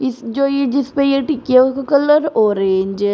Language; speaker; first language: Hindi; native; Hindi